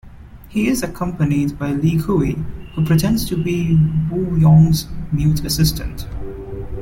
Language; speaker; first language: English; non-native, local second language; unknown